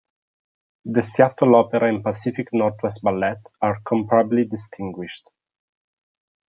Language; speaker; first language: English; non-native, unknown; Italian